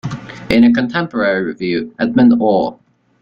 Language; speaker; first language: English; native; English